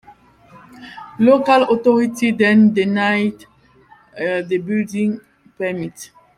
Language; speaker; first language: English; non-native, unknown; French